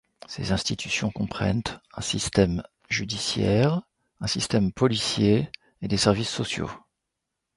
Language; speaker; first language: French; native; French